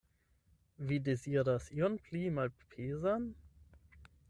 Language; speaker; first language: Esperanto; non-native, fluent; German